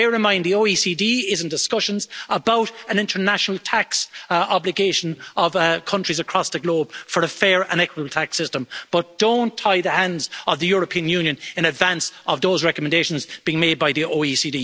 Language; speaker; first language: English; native; English